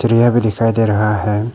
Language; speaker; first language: Hindi; non-native, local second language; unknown